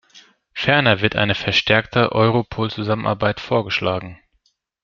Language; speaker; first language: German; non-native, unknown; Greek